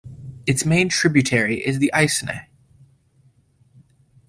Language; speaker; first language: English; native; English